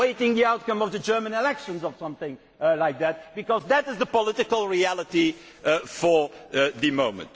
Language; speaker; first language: English; non-native, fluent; Dutch